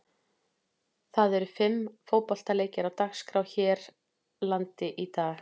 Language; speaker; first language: Icelandic; native; Icelandic